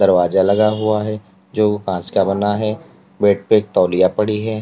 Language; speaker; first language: Hindi; native; Hindi